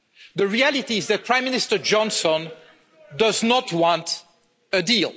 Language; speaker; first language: English; non-native, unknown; French